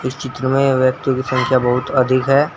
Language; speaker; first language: Hindi; native; Hindi